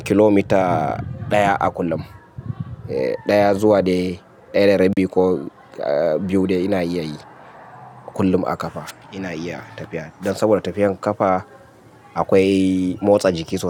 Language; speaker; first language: Hausa; native; Hausa